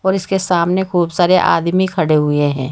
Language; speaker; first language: Hindi; native; Hindi